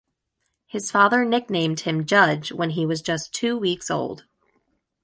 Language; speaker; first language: English; native; English